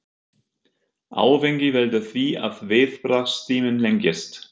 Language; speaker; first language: Icelandic; non-native, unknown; German